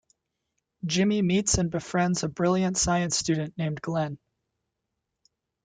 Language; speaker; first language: English; native; English